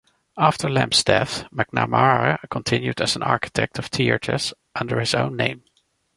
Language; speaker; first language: English; non-native, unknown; Dutch